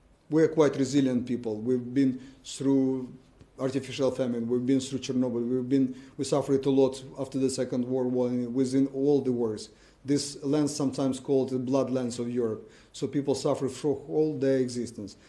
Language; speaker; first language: English; non-native, fluent; Ukrainian